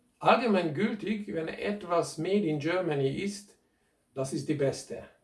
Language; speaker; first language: German; non-native, fluent; Hungarian